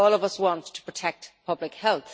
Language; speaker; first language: English; native; English